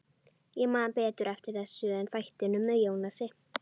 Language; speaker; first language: Icelandic; native; Icelandic